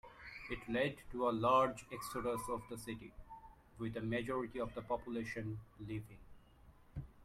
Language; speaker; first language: English; non-native, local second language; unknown